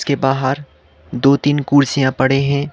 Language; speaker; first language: Hindi; non-native, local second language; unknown